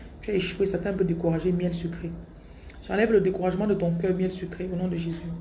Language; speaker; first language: French; non-native, local second language; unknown